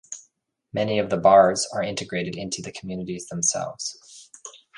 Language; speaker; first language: English; native; English